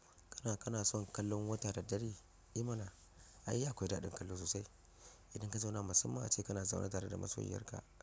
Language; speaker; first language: Hausa; non-native, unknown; Yoruba